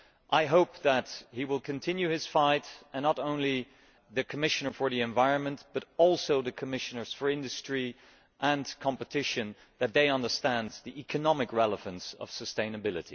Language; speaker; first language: English; non-native, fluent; Dutch